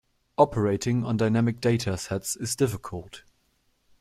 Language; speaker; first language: English; non-native, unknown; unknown